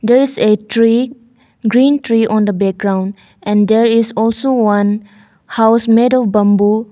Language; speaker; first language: English; non-native, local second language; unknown